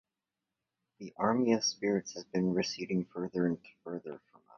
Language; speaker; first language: English; native; English